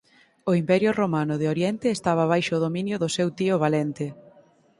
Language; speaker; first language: Galician; native; Galician